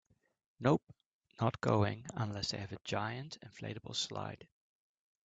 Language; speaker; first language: English; native; English